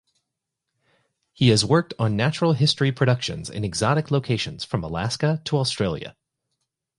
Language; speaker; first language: English; native; English